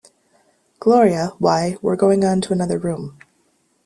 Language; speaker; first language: English; native; English